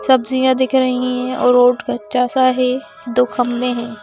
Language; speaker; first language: Hindi; native; Hindi